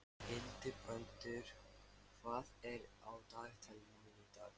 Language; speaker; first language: Icelandic; non-native, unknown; Lithuanian